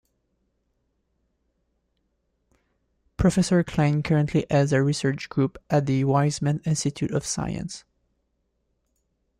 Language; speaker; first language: English; native; English